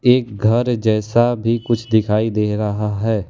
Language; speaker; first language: Hindi; non-native, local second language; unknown